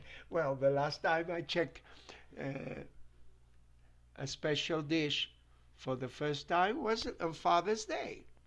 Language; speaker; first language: English; non-native, fluent; Spanish